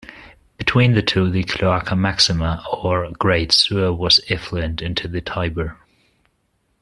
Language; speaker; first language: English; non-native, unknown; German